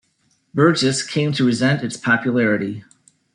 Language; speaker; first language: English; native; English